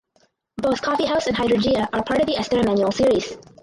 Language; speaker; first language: English; native; English